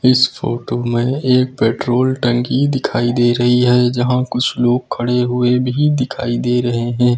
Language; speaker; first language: Hindi; native; Hindi